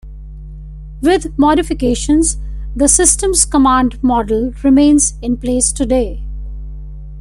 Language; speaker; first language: English; non-native, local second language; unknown